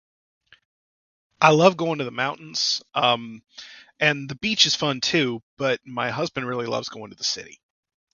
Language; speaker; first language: English; native; English